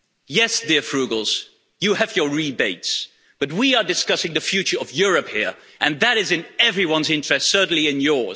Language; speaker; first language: English; non-native, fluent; Dutch